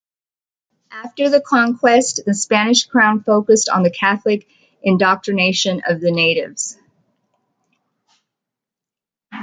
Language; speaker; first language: English; native; English